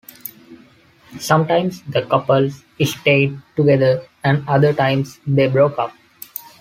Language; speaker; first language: English; non-native, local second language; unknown